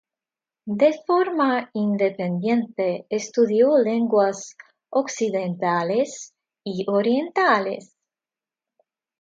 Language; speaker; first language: Spanish; non-native, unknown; Russian